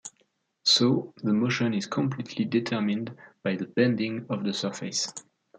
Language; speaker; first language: English; non-native, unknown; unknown